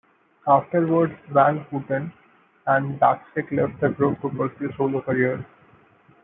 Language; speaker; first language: English; non-native, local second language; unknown